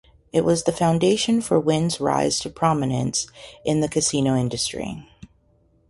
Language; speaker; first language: English; native; English